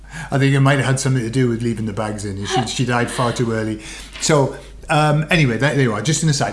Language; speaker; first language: English; native; English